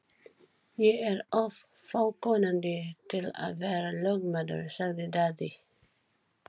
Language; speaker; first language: Icelandic; non-native, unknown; Filipino